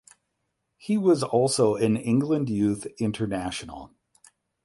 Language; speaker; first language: English; native; English